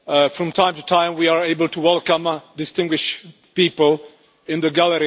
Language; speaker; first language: English; non-native, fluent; Czech